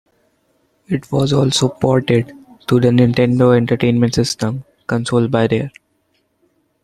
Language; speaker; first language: English; non-native, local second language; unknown